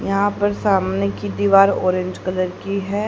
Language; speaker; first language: Hindi; native; Hindi